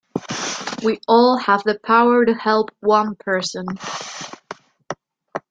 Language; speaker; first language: English; non-native, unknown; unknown